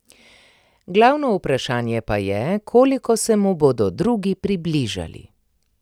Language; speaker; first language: Slovenian; native; Slovenian